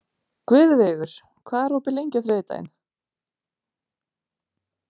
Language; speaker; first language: Icelandic; non-native, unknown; Romanian